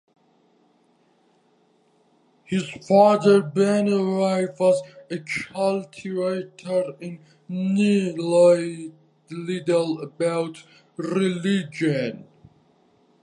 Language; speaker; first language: English; native; English